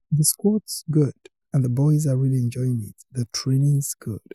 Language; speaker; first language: English; non-native, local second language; Yoruba